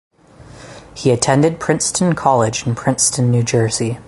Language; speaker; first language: English; native; English